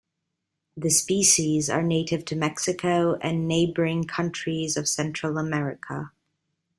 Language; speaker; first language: English; non-native, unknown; Italian